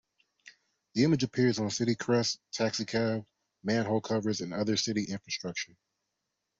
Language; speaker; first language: English; non-native, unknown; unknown